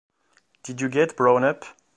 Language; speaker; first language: English; non-native, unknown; French